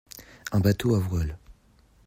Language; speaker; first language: French; native; French